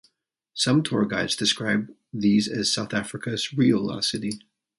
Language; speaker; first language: English; native; English